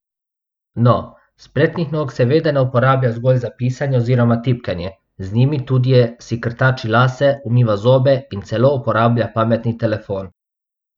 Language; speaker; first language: Slovenian; non-native, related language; Bosnian